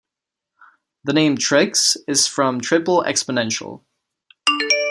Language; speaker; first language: English; non-native, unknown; Czech